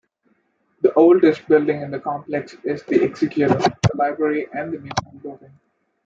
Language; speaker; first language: English; non-native, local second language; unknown